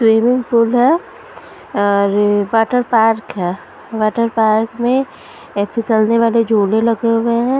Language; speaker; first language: Hindi; non-native, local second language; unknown